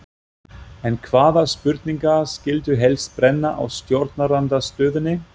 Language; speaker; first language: Icelandic; non-native, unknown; German